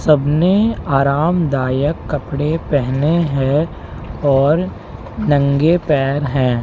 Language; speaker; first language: Hindi; native; Hindi